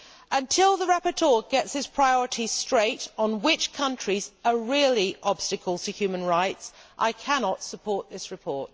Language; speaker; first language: English; native; English